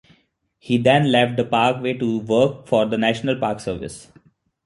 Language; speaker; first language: English; non-native, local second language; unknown